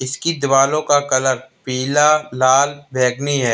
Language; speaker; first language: Hindi; native; Hindi